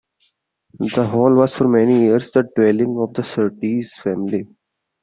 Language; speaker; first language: English; non-native, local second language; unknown